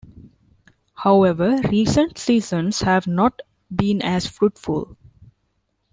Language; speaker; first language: English; non-native, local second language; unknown